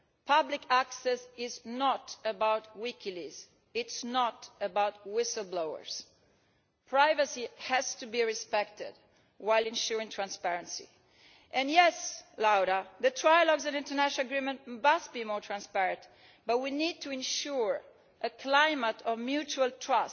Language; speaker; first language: English; non-native, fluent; Italian